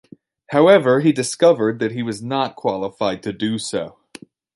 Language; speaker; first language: English; native; English